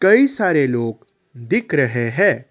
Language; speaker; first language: Hindi; non-native, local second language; Assamese